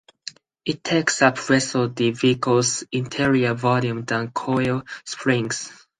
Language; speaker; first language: English; non-native, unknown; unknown